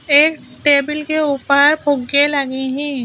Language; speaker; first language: Hindi; native; Hindi